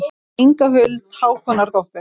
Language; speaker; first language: Icelandic; native; Icelandic